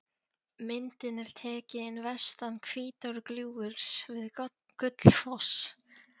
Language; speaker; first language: Icelandic; non-native, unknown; Polish